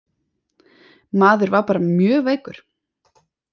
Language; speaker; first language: Icelandic; native; Icelandic